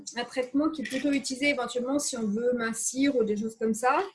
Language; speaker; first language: French; native; French